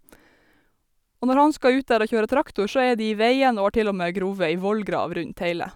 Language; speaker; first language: Norwegian; native; Norwegian